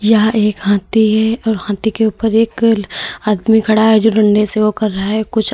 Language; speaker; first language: Hindi; native; Hindi